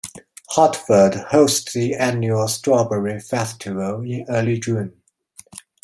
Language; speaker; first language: English; non-native, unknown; Chinese